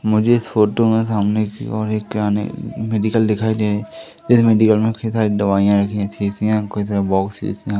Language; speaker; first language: Hindi; native; Hindi